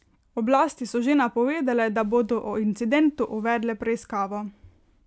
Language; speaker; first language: Slovenian; native; Slovenian